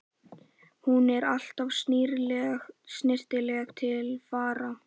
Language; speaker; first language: Icelandic; native; Icelandic